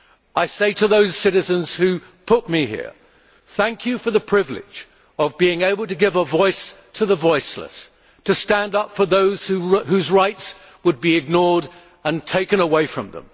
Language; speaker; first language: English; native; English